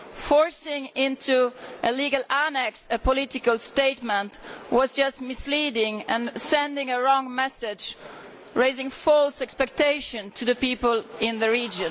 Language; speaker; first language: English; non-native, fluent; Italian